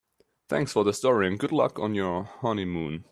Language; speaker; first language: English; native; English